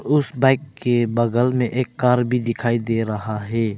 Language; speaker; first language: Hindi; early bilingual, other home language; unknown